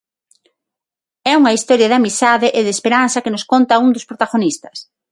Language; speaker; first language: Galician; non-native, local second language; Spanish